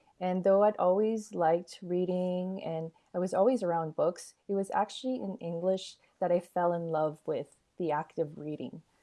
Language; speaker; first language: English; early bilingual, other home language; Korean